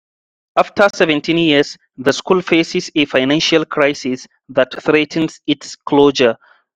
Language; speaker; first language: English; non-native, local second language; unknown